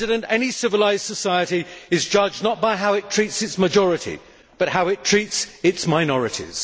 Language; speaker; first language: English; native; English